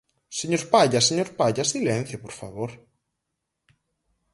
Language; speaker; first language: Galician; native; Galician